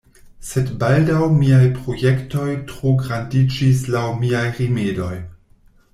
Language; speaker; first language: Esperanto; non-native, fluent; German